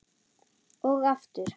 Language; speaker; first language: Icelandic; non-native, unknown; German